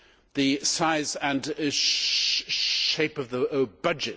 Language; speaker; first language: English; native; English